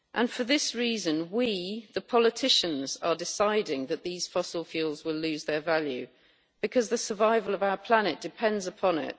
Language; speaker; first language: English; native; English